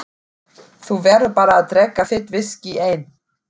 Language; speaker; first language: Icelandic; non-native, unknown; German